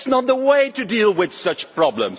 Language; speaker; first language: English; non-native, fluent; Dutch